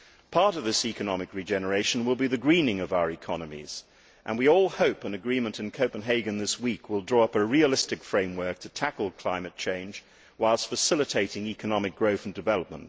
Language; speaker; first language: English; native; English